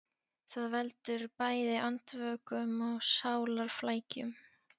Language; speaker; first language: Icelandic; non-native, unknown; Polish